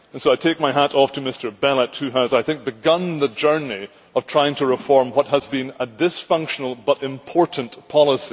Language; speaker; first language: English; native; English